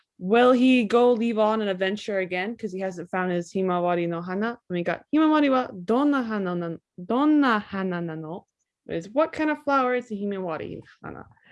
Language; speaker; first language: English; native; English